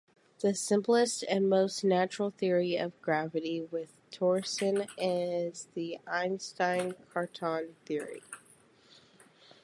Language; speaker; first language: English; native; English